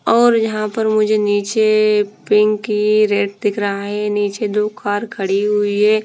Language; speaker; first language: Hindi; non-native, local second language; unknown